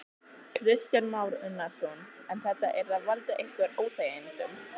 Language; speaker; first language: Icelandic; native; Icelandic